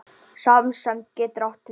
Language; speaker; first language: Icelandic; native; Icelandic